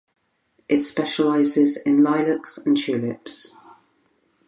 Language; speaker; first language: English; native; English